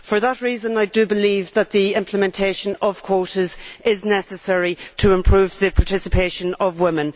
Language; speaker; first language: English; native; English